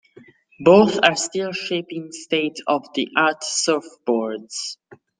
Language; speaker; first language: English; non-native, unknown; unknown